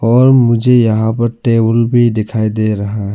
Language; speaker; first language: Hindi; non-native, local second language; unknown